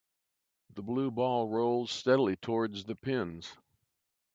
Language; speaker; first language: English; native; English